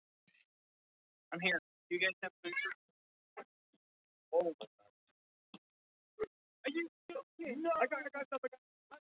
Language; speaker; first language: Icelandic; non-native, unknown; English